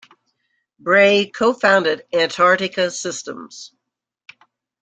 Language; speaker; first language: English; native; English